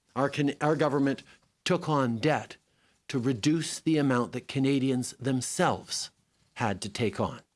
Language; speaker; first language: English; native; English